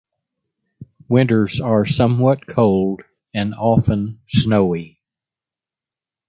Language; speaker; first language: English; native; English